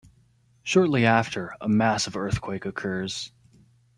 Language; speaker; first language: English; native; English